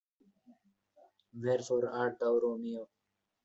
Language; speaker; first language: English; non-native, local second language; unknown